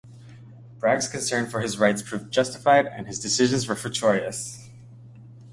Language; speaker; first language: English; native; English